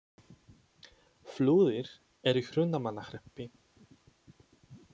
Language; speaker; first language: Icelandic; non-native, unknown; Polish